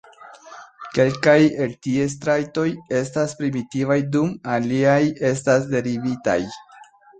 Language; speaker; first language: Esperanto; non-native, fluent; Spanish